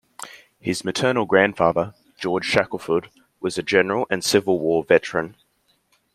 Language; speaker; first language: English; native; English